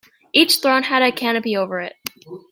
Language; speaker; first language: English; native; English